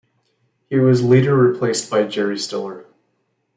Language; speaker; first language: English; native; English